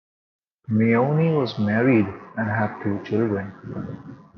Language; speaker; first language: English; non-native, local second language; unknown